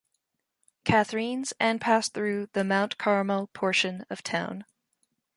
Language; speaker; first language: English; native; English